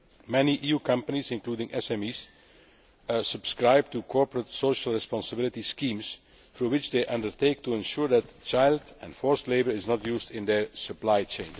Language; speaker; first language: English; non-native, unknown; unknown